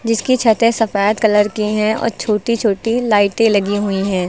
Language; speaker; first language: Hindi; native; Hindi